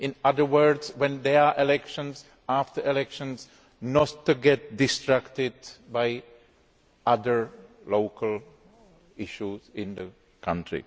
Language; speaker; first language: English; non-native, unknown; Greek